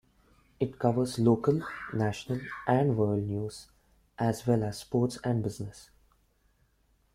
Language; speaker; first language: English; non-native, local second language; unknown